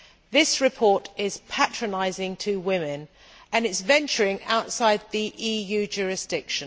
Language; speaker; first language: English; native; English